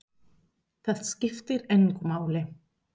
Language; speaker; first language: Icelandic; non-native, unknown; Spanish